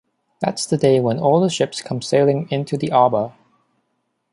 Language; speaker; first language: English; non-native, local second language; Cantonese